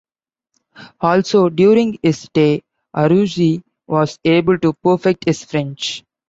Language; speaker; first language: English; non-native, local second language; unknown